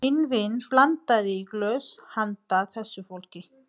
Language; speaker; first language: Icelandic; non-native, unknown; Nepali